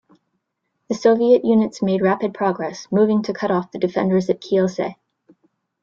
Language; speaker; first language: English; native; English